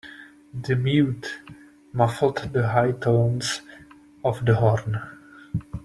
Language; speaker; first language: English; non-native, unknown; Czech